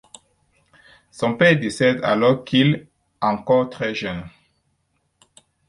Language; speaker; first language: French; non-native, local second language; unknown